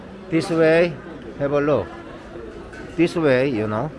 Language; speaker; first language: English; non-native, learner; Korean